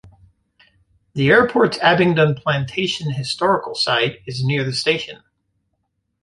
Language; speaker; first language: English; native; English